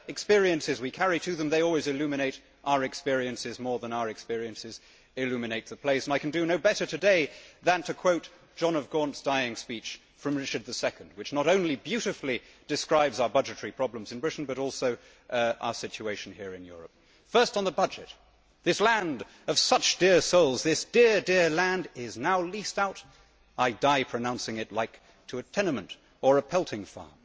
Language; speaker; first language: English; native; English